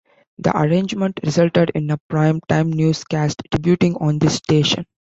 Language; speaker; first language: English; non-native, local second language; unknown